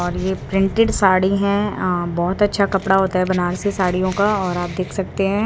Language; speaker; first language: Hindi; native; Hindi